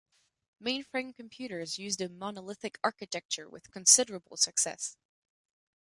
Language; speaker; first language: English; non-native, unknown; French